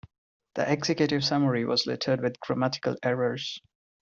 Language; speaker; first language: English; non-native, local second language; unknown